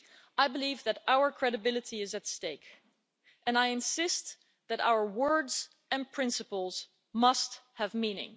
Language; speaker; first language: English; non-native, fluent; Dutch